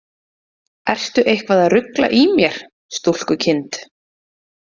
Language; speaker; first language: Icelandic; native; Icelandic